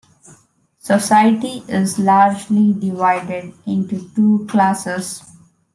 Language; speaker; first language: English; non-native, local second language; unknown